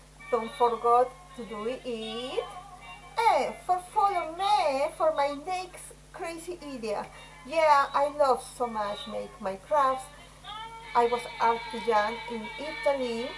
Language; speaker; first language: English; non-native, learner; Spanish